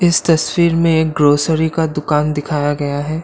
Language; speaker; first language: Hindi; non-native, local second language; Assamese